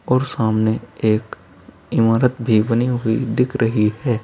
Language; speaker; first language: Hindi; native; Hindi